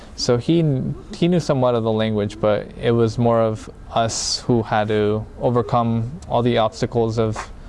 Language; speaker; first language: English; early bilingual, other home language; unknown